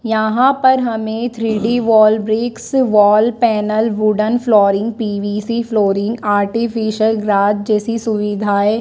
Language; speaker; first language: Hindi; native; Hindi